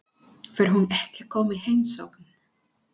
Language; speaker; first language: Icelandic; non-native, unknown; Spanish